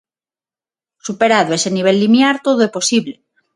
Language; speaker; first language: Galician; non-native, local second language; Spanish